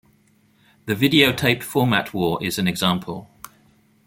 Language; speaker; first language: English; native; English